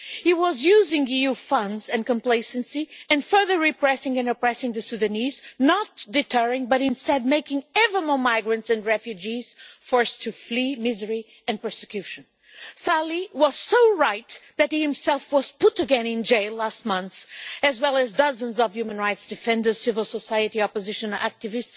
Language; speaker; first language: English; non-native, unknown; Portuguese